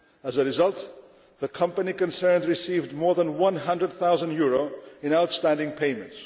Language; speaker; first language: English; non-native, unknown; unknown